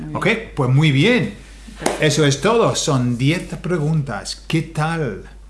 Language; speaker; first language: Spanish; non-native, fluent; English